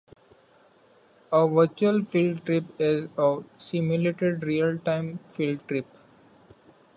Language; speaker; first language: English; non-native, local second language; Marathi